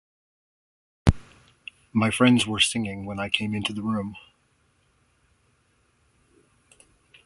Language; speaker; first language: English; native; English